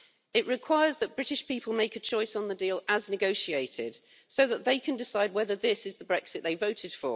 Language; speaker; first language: English; native; English